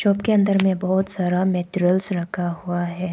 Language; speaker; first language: Hindi; non-native, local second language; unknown